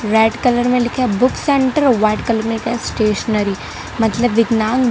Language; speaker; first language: Hindi; non-native, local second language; Gujarati